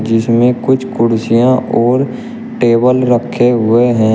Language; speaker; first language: Hindi; native; Hindi